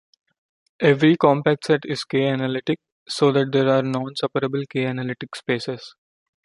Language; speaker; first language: English; non-native, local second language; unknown